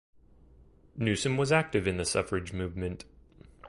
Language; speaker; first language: English; native; English